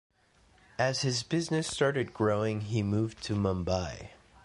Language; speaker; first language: English; native; English